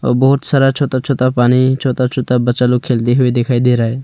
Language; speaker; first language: Hindi; early bilingual, other home language; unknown